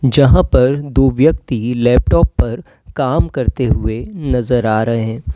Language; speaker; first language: Hindi; native; Hindi